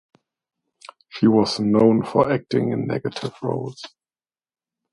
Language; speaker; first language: English; non-native, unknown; German